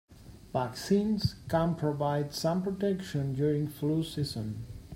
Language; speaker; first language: English; native; English